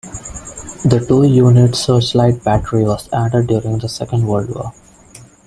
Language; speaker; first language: English; non-native, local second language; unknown